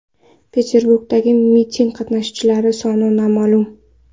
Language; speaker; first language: Uzbek; non-native, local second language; Kara-Kalpak